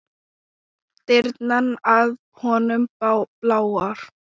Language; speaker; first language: Icelandic; non-native, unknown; Thai